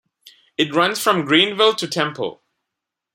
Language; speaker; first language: English; non-native, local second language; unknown